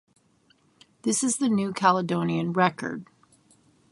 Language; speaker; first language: English; native; English